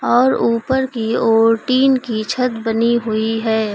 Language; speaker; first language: Hindi; native; Hindi